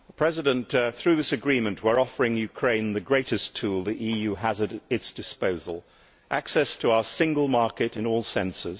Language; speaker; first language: English; native; English